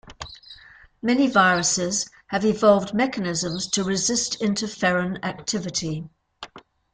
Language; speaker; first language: English; native; English